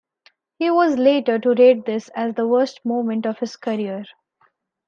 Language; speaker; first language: English; non-native, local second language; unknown